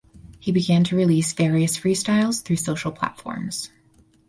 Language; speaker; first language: English; native; English